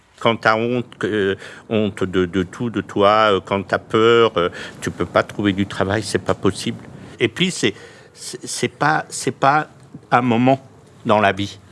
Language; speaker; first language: French; non-native, local second language; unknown